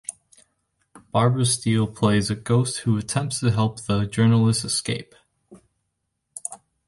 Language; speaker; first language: English; native; English